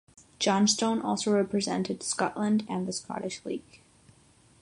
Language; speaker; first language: English; non-native, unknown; Catalan